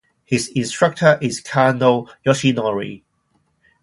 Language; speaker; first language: English; non-native, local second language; Cantonese